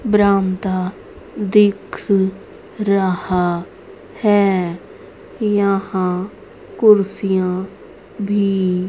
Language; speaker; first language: Hindi; native; Hindi